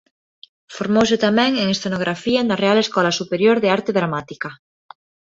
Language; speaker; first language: Galician; non-native, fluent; Spanish